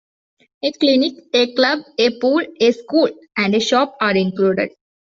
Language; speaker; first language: English; non-native, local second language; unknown